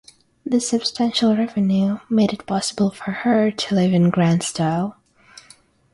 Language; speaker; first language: English; non-native, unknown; Russian